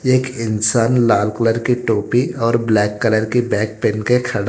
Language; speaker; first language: Hindi; non-native, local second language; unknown